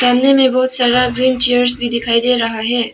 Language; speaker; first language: Hindi; non-native, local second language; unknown